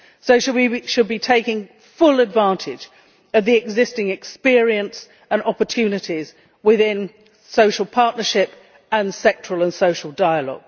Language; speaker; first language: English; native; English